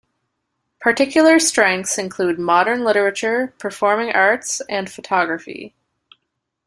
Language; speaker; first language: English; native; English